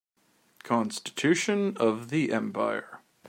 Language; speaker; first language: English; native; English